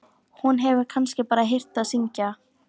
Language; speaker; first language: Icelandic; non-native, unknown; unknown